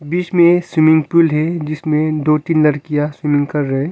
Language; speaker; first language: Hindi; non-native, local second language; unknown